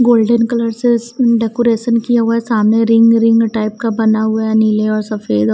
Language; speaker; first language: Hindi; non-native, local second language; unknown